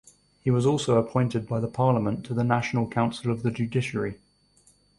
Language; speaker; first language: English; native; English